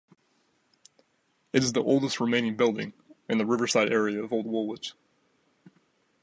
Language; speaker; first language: English; native; English